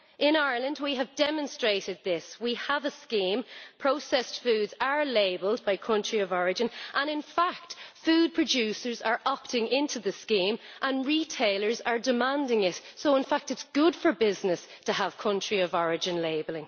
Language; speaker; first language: English; native; English